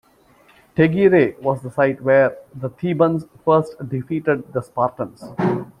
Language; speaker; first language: English; non-native, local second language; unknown